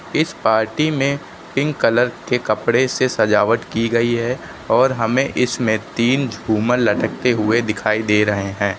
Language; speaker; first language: Hindi; native; Hindi